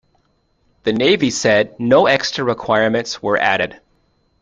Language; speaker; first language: English; native; English